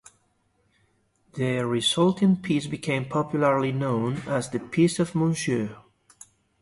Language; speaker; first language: English; non-native, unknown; Galician